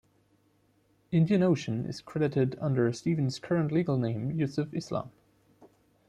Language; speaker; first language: English; non-native, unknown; German